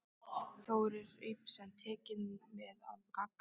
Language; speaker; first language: Icelandic; native; Icelandic